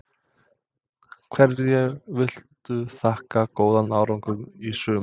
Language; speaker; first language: Icelandic; non-native, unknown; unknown